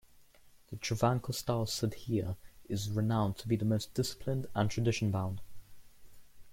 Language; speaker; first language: English; native; English